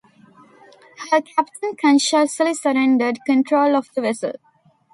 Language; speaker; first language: English; non-native, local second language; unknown